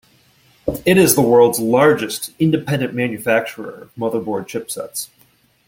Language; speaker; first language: English; native; English